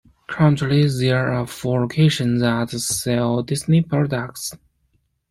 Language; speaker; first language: English; non-native, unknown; Chinese